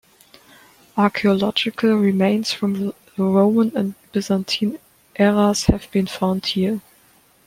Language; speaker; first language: English; non-native, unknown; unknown